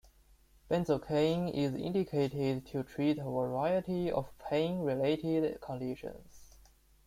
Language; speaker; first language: English; non-native, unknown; Chinese